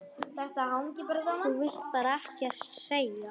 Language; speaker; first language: Icelandic; non-native, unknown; Polish